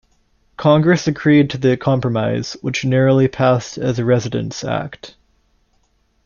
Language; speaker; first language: English; native; English